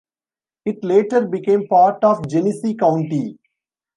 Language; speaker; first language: English; non-native, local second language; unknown